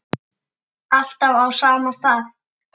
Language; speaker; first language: Icelandic; native; Icelandic